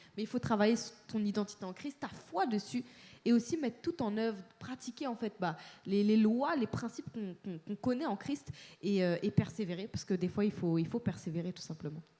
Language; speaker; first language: French; native; French